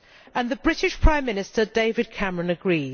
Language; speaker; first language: English; native; English